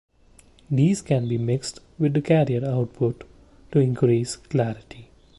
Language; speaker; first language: English; non-native, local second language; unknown